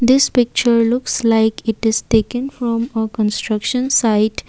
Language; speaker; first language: English; non-native, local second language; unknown